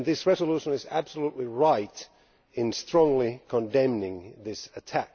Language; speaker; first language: English; non-native, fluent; Finnish